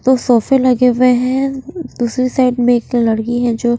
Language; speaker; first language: Hindi; non-native, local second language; Punjabi